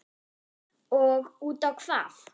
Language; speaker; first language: Icelandic; non-native, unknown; German